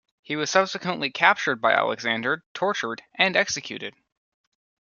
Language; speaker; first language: English; native; English